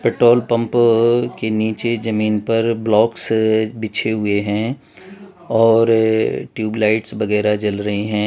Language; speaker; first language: Hindi; non-native, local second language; Gujarati